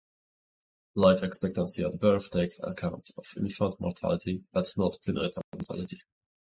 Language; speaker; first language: English; native; English